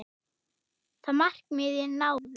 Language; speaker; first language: Icelandic; non-native, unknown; German